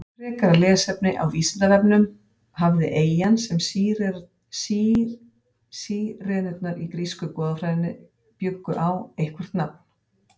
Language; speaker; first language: Icelandic; native; Icelandic